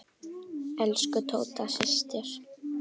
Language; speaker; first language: Icelandic; native; Icelandic